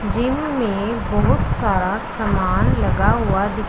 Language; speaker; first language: Hindi; non-native, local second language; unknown